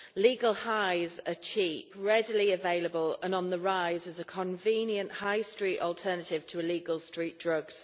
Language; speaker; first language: English; native; English